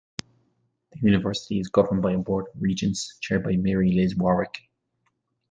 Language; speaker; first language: English; native; English